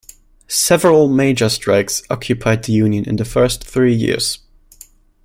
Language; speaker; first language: English; non-native, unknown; German